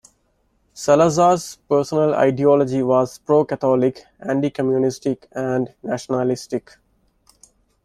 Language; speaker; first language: English; non-native, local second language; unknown